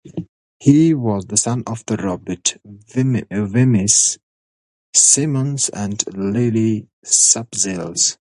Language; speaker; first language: English; non-native, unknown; Pashto